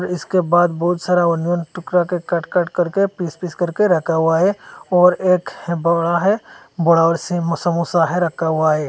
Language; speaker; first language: Hindi; non-native, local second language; Bangla